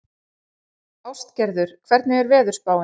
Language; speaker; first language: Icelandic; native; Icelandic